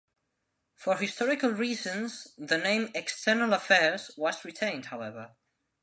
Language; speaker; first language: English; non-native, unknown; Spanish